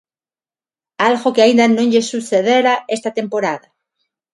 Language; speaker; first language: Galician; non-native, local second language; Spanish